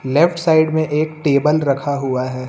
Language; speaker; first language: Hindi; native; Hindi